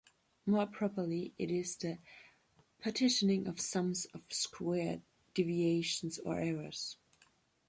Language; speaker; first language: English; non-native, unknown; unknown